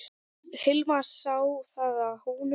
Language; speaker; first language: Icelandic; non-native, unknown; English